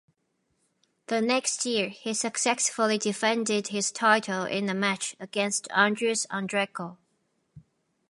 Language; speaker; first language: English; native; English